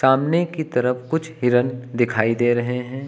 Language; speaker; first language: Hindi; native; Hindi